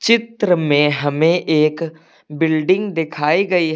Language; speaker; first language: Hindi; native; Hindi